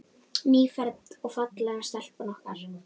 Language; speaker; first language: Icelandic; native; Icelandic